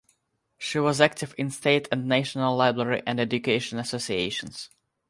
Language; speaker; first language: English; non-native, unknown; Russian